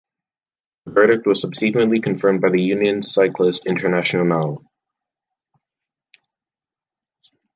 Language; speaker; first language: English; native; English